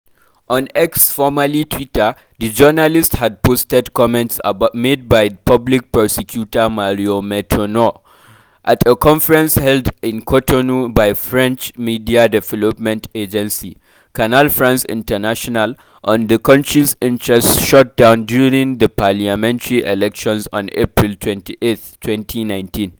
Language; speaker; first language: English; non-native, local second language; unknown